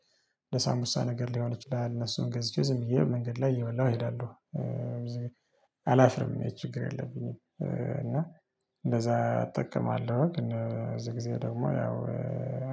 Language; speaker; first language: Amharic; non-native, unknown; Tigrinya